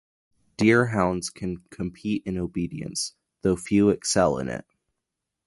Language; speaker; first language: English; native; English